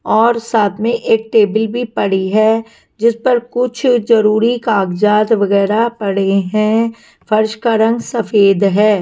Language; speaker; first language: Hindi; non-native, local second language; Punjabi